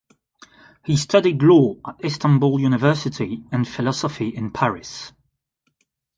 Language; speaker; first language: English; non-native, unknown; French